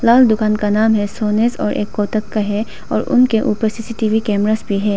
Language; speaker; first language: Hindi; non-native, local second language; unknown